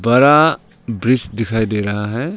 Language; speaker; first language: Hindi; non-native, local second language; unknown